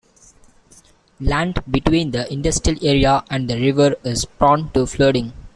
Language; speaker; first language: English; non-native, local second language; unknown